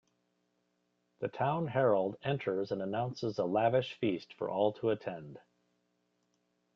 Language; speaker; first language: English; native; English